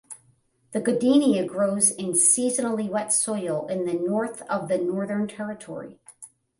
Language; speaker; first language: English; native; English